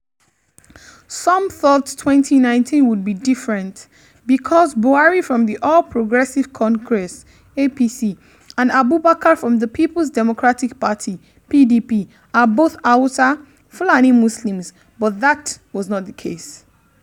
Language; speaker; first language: English; non-native, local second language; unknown